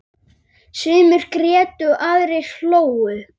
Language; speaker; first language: Icelandic; native; Icelandic